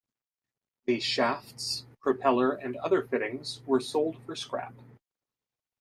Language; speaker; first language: English; native; English